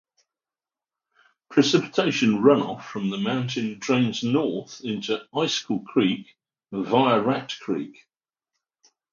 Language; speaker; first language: English; native; English